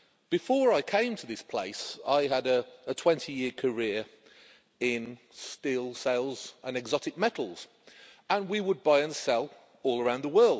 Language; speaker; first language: English; native; English